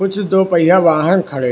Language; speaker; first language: Hindi; non-native, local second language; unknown